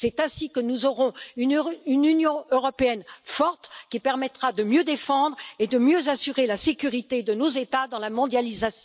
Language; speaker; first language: French; native; French